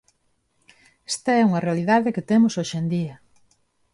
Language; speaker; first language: Galician; non-native, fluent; Spanish